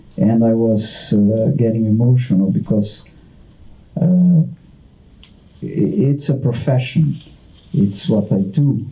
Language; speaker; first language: English; non-native, fluent; Portuguese